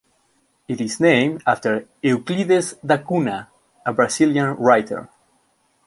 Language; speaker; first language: English; non-native, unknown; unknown